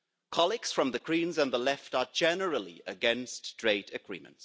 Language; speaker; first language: English; non-native, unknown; German